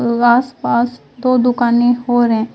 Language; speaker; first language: Hindi; native; Hindi